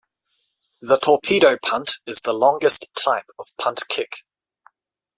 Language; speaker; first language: English; native; English